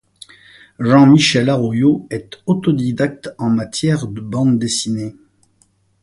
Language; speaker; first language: French; native; French